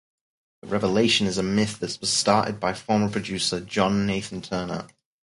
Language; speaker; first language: English; native; English